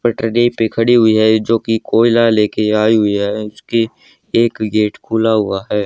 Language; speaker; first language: Hindi; native; Hindi